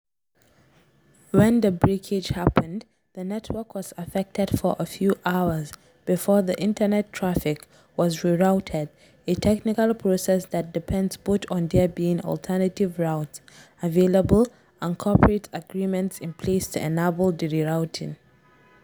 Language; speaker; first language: English; non-native, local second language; Hausa